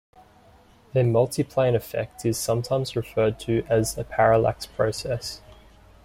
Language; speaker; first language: English; native; English